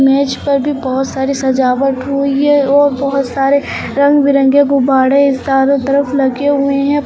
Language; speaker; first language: Hindi; native; Hindi